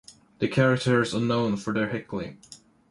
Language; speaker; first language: English; non-native, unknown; Swedish